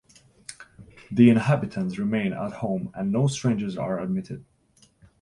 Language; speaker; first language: English; non-native, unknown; Polish